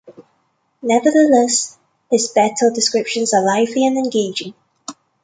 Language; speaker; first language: English; non-native, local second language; Cantonese